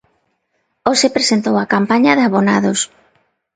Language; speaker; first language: Galician; non-native, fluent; Spanish